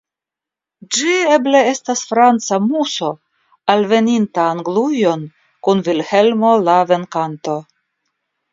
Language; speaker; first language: Esperanto; non-native, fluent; Russian